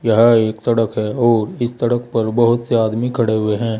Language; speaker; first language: Hindi; native; Hindi